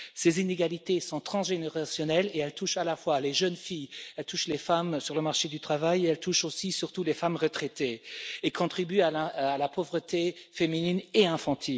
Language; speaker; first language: French; non-native, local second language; Luxembourgish